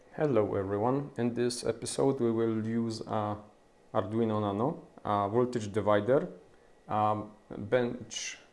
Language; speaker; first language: English; non-native, learner; Polish